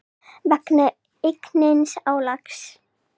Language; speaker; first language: Icelandic; non-native, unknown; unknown